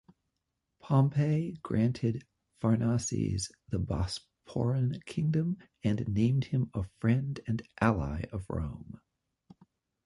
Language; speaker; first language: English; native; English